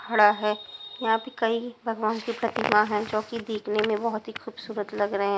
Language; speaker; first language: Hindi; non-native, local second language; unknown